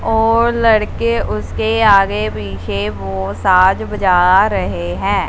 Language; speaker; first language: Hindi; non-native, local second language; Punjabi